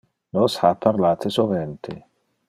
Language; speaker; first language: Interlingua; non-native, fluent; Dutch